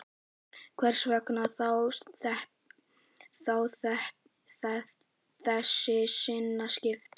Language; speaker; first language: Icelandic; native; Icelandic